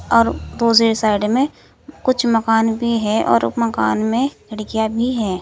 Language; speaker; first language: Hindi; native; Hindi